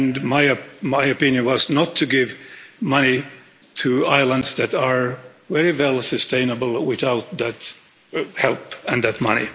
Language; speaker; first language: English; non-native, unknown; Finnish